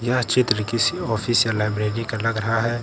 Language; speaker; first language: Hindi; native; Hindi